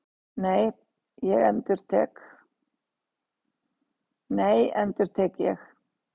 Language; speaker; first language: Icelandic; native; Icelandic